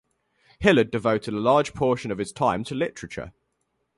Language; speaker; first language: English; native; English